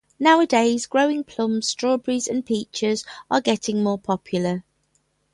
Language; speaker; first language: English; native; English